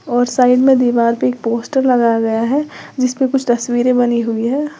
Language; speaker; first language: Hindi; native; Hindi